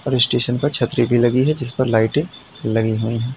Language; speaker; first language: Hindi; native; Hindi